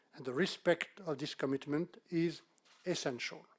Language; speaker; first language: English; non-native, fluent; French